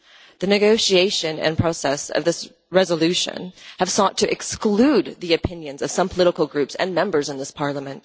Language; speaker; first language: English; non-native, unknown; Dutch